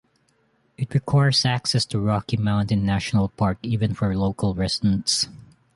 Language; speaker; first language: English; non-native, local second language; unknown